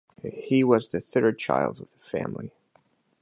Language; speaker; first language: English; native; English